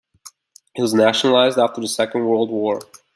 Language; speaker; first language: English; native; English